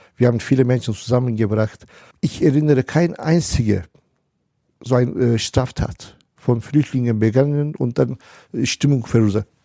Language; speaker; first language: German; non-native, fluent; Turkish